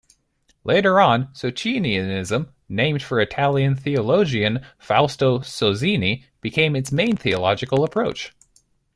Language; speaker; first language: English; native; English